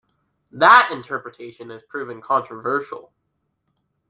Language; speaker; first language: English; native; English